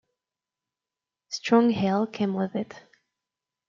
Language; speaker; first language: English; native; English